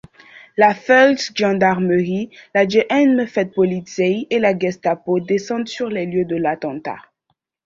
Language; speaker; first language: French; non-native, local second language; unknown